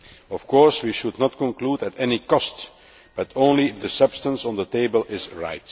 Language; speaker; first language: English; non-native, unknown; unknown